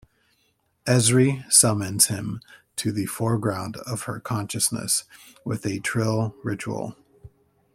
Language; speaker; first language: English; native; English